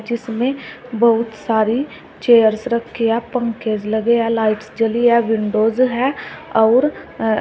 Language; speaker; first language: Hindi; native; Hindi